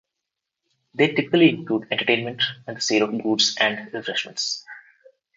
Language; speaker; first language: English; non-native, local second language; Telugu